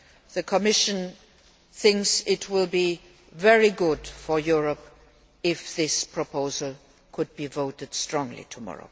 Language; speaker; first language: English; non-native, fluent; Luxembourgish